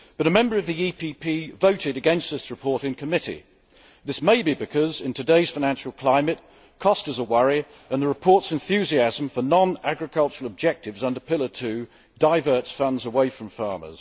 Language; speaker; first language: English; native; English